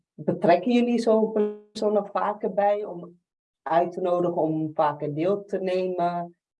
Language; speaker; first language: Dutch; early bilingual, other home language; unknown